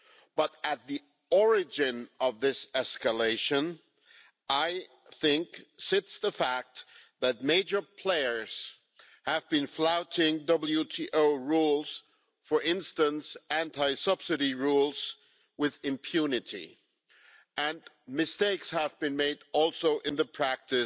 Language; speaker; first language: English; non-native, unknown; German